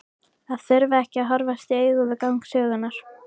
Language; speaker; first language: Icelandic; native; Icelandic